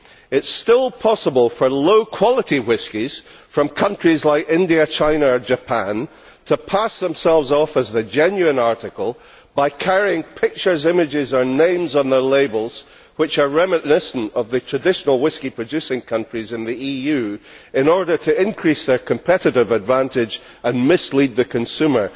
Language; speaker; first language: English; native; English